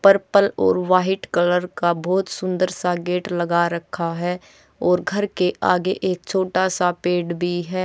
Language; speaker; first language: Hindi; native; Hindi